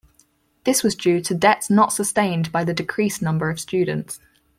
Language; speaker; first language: English; native; English